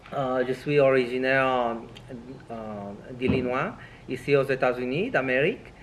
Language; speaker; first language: French; non-native, fluent; Spanish